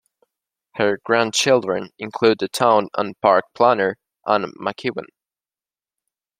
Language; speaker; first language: English; non-native, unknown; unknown